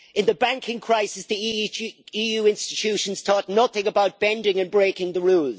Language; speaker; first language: English; native; English